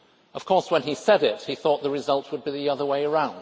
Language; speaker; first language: English; native; English